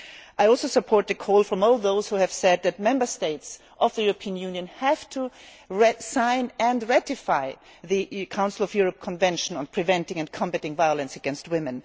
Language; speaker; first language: English; non-native, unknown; German